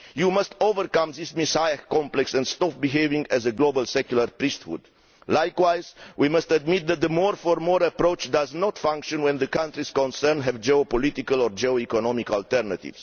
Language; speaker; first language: English; non-native, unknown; Romanian